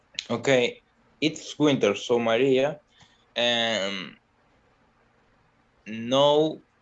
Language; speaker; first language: English; non-native, learner; Spanish